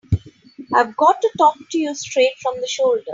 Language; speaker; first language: English; non-native, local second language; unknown